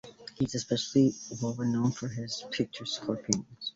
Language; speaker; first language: English; native; English